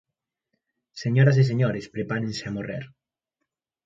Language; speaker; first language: Galician; native; Galician